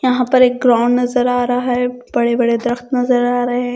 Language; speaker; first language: Hindi; non-native, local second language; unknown